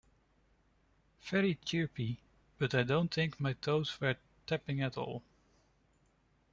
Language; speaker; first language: English; non-native, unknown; Dutch